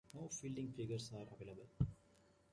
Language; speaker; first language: English; native; English